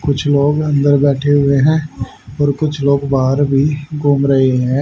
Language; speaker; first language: Hindi; native; Hindi